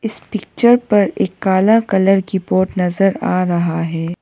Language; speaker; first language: Hindi; non-native, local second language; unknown